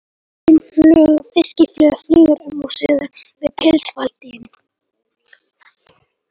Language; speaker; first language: Icelandic; non-native, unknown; Polish